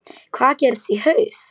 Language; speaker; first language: Icelandic; non-native, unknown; Polish